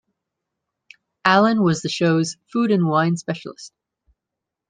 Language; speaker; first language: English; native; English